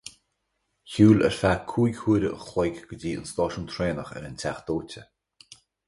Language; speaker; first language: Irish; native; Irish